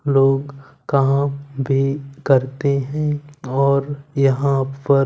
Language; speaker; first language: Hindi; non-native, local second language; Punjabi